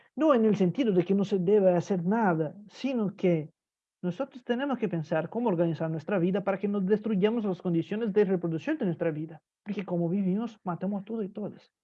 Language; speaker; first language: Spanish; non-native, fluent; Portuguese